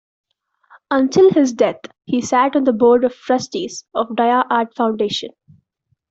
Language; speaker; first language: English; non-native, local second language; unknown